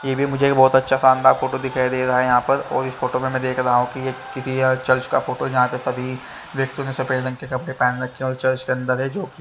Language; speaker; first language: Hindi; native; Hindi